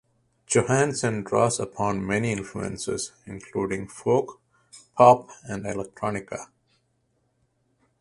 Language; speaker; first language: English; native; English